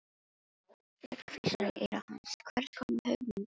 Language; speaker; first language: Icelandic; non-native, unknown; Filipino